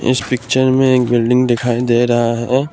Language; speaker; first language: Hindi; non-native, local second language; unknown